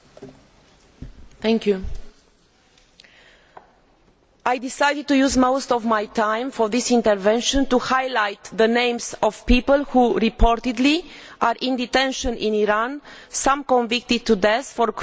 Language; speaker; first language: English; non-native, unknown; Romanian